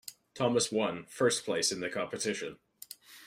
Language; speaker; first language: English; native; English